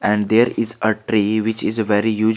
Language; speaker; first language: English; non-native, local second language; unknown